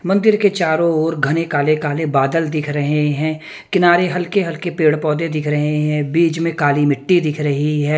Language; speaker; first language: Hindi; native; Hindi